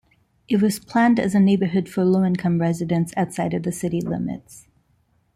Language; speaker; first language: English; non-native, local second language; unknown